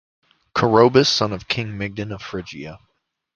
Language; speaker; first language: English; native; English